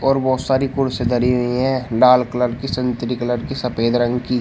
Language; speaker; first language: Hindi; native; Hindi